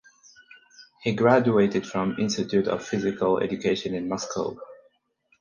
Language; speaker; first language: English; non-native, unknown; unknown